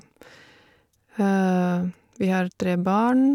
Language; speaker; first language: Norwegian; non-native, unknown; Bulgarian